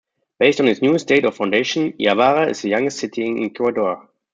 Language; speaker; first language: English; non-native, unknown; German